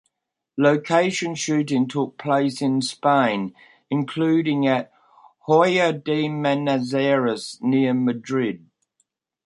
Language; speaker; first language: English; native; English